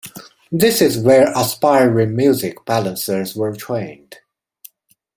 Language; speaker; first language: English; non-native, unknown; Chinese